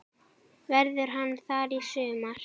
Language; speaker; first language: Icelandic; native; Icelandic